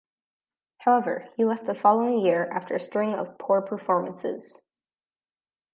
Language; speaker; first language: English; native; English